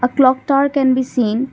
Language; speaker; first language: English; non-native, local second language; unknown